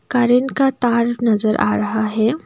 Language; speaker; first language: Hindi; non-native, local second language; Assamese